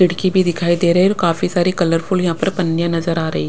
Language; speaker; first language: Hindi; non-native, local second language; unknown